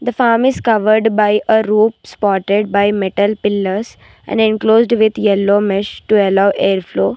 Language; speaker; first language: English; non-native, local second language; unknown